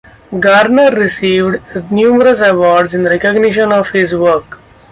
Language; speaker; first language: English; non-native, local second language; Marathi